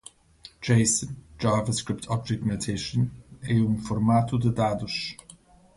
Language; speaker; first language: Portuguese; non-native, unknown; English